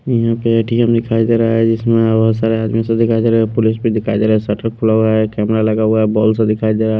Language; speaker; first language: Hindi; non-native, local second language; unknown